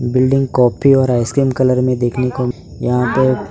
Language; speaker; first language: Hindi; non-native, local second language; Gujarati